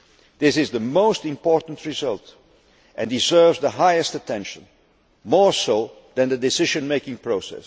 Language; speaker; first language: English; non-native, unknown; Dutch